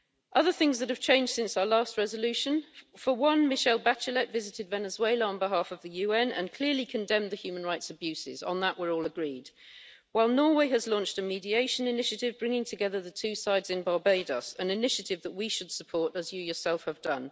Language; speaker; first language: English; native; English